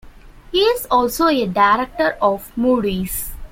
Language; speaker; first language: English; non-native, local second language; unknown